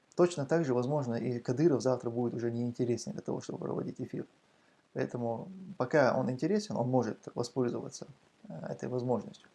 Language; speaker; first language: Russian; non-native, local second language; Chechen